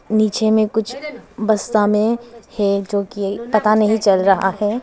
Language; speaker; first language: Hindi; non-native, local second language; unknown